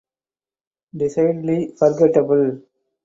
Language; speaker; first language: English; non-native, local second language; Tamil